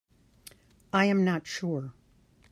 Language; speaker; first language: English; native; English